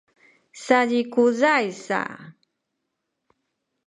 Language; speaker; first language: Sakizaya; non-native, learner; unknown